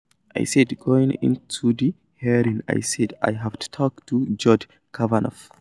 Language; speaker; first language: English; non-native, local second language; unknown